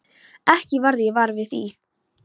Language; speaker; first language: Icelandic; non-native, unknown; Polish